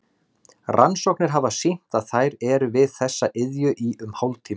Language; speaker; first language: Icelandic; native; Icelandic